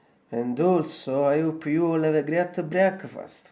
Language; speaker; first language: English; non-native, learner; Italian